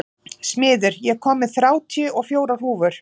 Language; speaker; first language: Icelandic; native; Icelandic